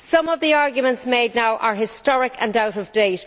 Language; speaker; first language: English; native; English